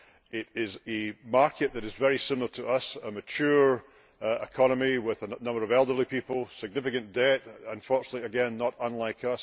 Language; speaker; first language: English; native; English